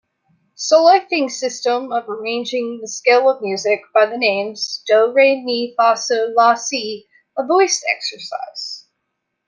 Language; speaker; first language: English; native; English